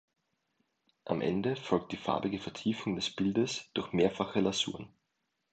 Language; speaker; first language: German; native; German